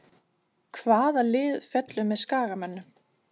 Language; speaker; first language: Icelandic; non-native, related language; Danish